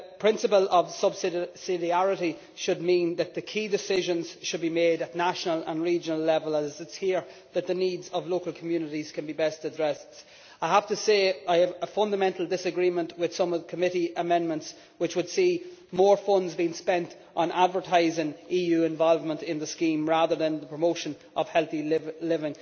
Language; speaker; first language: English; native; English